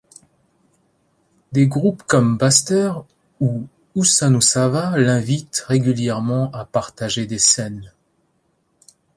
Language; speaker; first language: French; native; French